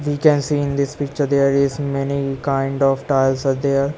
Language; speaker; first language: English; non-native, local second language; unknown